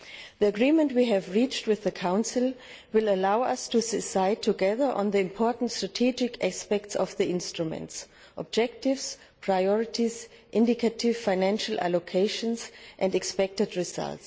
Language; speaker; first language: English; non-native, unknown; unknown